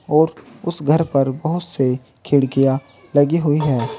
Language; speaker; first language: Hindi; native; Hindi